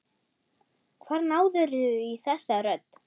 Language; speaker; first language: Icelandic; non-native, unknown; German